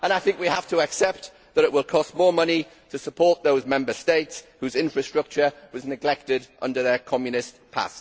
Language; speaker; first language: English; native; English